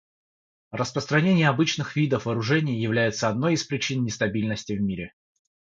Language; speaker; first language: Russian; non-native, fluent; Georgian